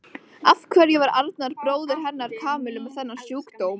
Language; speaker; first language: Icelandic; native; Icelandic